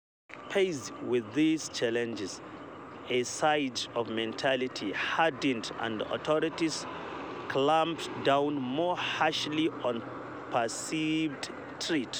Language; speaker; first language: English; non-native, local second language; Hausa